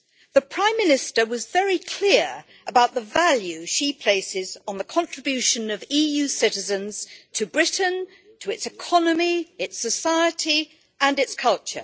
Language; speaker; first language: English; native; English